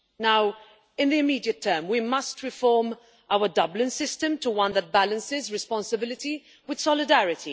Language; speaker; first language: English; non-native, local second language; Maltese